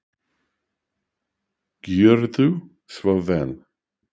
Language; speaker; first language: Icelandic; non-native, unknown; English